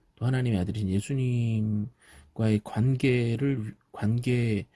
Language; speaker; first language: Korean; native; Korean